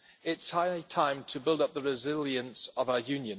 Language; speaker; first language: English; non-native, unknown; German